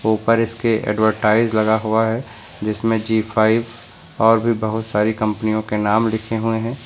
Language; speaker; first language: Hindi; native; Hindi